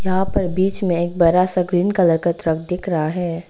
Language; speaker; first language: Hindi; non-native, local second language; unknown